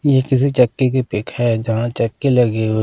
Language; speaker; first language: Hindi; non-native, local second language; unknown